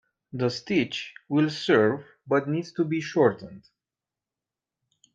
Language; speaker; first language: English; native; English